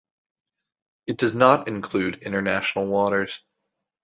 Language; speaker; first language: English; native; English